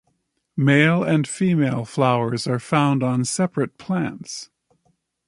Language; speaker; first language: English; native; English